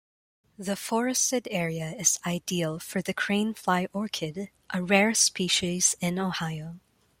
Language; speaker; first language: English; non-native, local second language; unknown